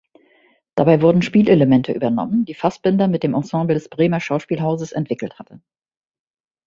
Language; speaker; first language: German; native; German